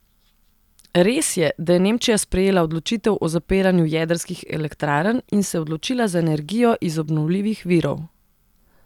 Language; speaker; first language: Slovenian; non-native, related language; Serbian